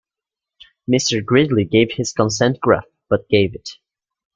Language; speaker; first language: English; native; English